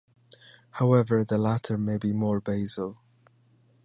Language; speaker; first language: English; native; English